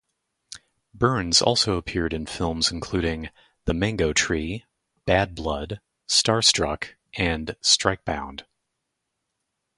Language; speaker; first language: English; native; English